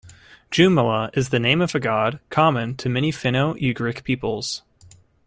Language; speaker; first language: English; native; English